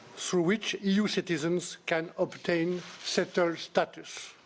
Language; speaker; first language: English; non-native, fluent; French